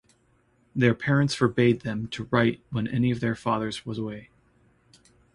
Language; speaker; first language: English; native; English